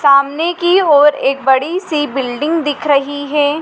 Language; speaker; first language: Hindi; native; Hindi